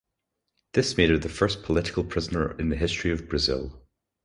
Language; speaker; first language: English; native; English